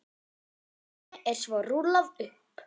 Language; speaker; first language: Icelandic; non-native, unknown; German